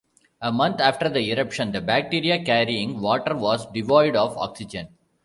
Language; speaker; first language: English; non-native, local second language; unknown